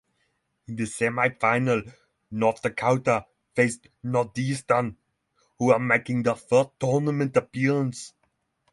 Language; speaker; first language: English; non-native, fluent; Norwegian